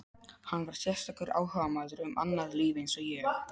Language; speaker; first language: Icelandic; non-native, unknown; Polish